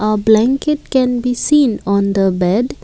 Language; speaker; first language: English; non-native, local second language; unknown